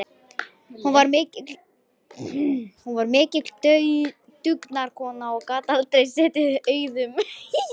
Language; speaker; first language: Icelandic; non-native, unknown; Lithuanian